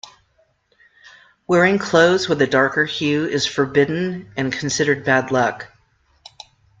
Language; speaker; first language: English; native; English